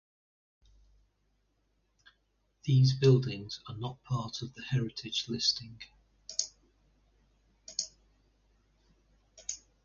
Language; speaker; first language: English; native; English